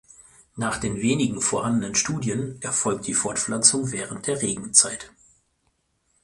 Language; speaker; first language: German; native; German